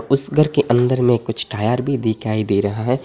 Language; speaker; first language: Hindi; non-native, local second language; Bangla